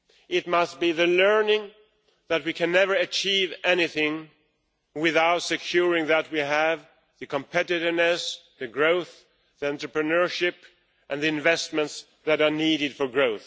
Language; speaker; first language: English; non-native, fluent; Swedish